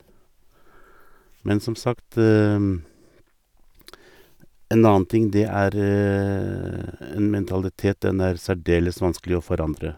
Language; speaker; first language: Norwegian; native; Norwegian